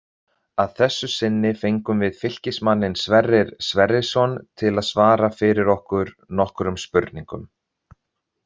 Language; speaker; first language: Icelandic; native; Icelandic